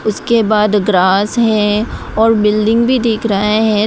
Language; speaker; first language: Hindi; non-native, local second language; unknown